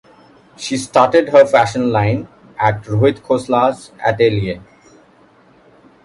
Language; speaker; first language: English; non-native, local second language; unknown